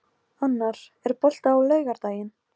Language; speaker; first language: Icelandic; non-native, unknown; Polish